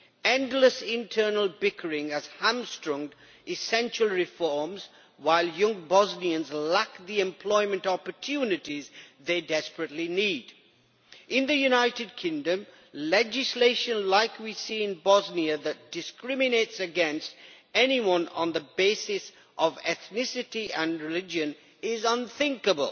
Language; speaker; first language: English; native; English